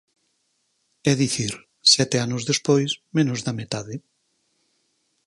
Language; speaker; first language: Galician; native; Galician